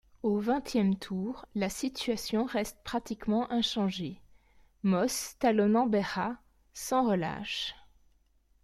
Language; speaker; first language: French; native; French